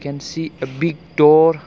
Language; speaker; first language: English; non-native, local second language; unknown